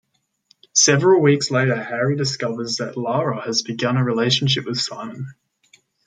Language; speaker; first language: English; native; English